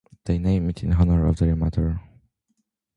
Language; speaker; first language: English; non-native, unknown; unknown